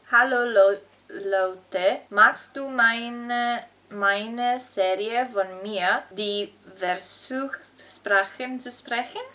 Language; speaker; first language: German; non-native, learner; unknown